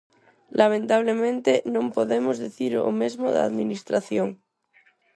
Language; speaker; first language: Galician; non-native, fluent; Spanish